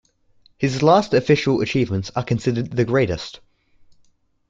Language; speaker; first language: English; native; English